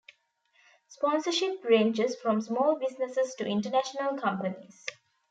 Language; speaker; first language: English; non-native, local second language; Tamil